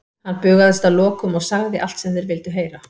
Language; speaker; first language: Icelandic; native; Icelandic